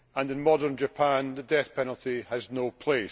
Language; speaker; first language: English; native; English